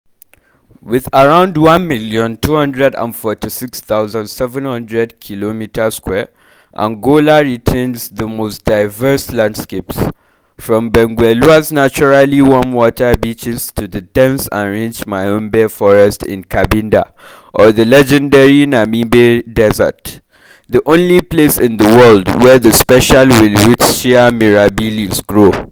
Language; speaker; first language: English; non-native, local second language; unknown